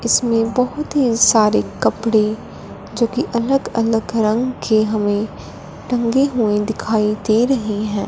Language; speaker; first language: Hindi; non-native, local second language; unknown